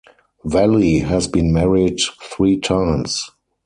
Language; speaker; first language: English; non-native, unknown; German